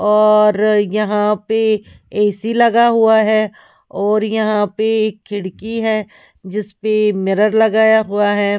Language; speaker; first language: Hindi; non-native, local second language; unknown